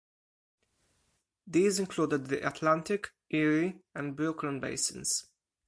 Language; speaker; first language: English; non-native, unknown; Polish